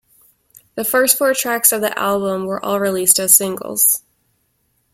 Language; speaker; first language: English; native; English